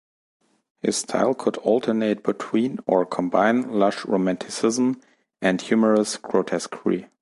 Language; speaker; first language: English; non-native, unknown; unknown